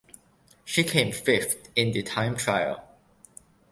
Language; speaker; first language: English; non-native, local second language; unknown